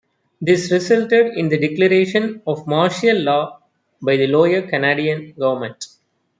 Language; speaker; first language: English; non-native, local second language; Tamil